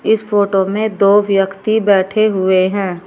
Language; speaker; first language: Hindi; native; Hindi